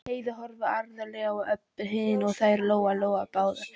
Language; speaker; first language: Icelandic; non-native, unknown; Polish